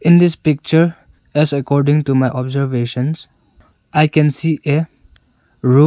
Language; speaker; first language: English; non-native, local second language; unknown